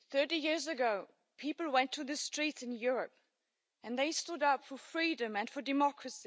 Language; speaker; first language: English; non-native, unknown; German